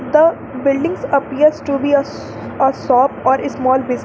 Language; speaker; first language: English; non-native, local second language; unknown